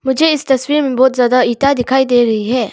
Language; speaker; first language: Hindi; non-native, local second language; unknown